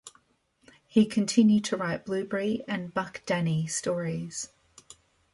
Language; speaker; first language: English; native; English